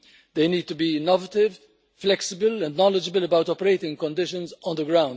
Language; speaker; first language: English; non-native, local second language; Maltese